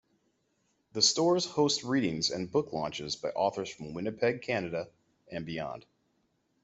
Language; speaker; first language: English; native; English